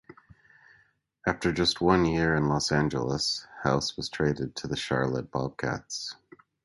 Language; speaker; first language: English; native; English